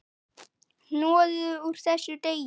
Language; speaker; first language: Icelandic; native; Icelandic